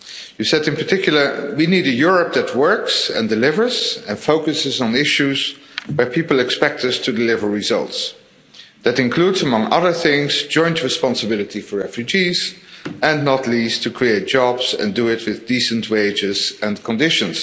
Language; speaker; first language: English; non-native, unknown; Dutch